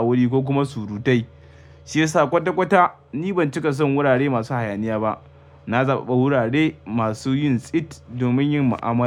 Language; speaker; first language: Hausa; native; Hausa